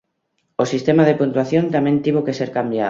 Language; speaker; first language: Galician; native; Galician